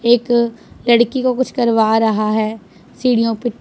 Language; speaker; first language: Hindi; non-native, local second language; Punjabi